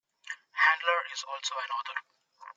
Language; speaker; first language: English; non-native, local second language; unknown